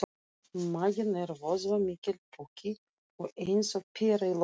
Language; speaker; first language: Icelandic; non-native, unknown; Russian